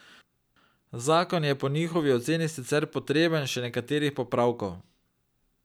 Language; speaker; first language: Slovenian; native; Slovenian